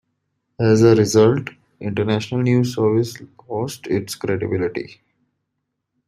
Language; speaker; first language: English; non-native, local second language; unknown